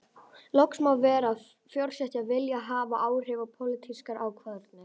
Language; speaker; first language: Icelandic; native; Icelandic